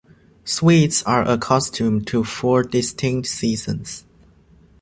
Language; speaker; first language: English; non-native, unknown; Chinese